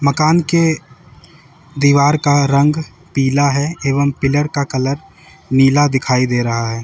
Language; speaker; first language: Hindi; native; Hindi